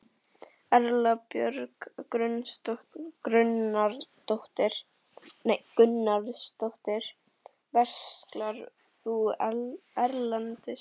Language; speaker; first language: Icelandic; native; Icelandic